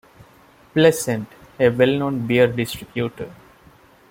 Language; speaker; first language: English; non-native, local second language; Malayalam